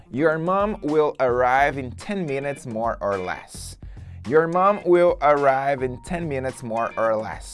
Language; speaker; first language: English; non-native, fluent; Portuguese